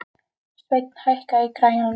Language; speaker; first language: Icelandic; native; Icelandic